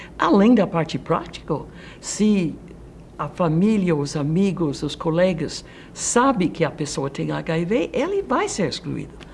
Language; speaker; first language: Portuguese; non-native, fluent; Dutch